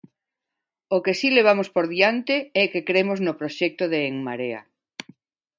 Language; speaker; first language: Galician; non-native, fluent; Spanish